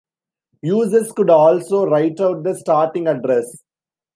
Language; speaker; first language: English; non-native, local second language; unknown